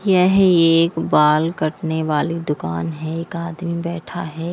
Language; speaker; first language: Hindi; non-native, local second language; Punjabi